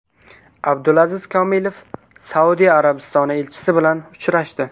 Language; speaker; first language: Uzbek; native; Uzbek